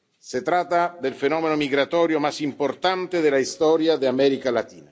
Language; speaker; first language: Spanish; non-native, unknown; Italian